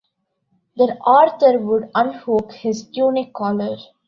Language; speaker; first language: English; non-native, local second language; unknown